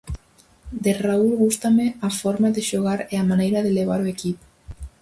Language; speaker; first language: Galician; native; Galician